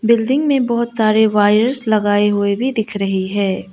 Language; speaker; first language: Hindi; non-native, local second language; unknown